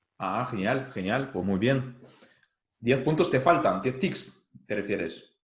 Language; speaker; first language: Spanish; non-native, fluent; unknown